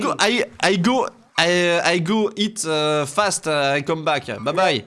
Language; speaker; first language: English; non-native, learner; French